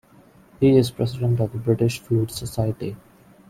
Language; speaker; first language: English; non-native, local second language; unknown